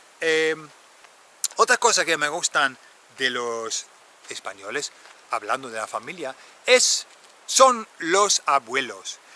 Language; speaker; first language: Spanish; non-native, fluent; English